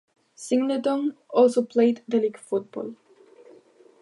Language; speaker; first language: English; non-native, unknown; Galician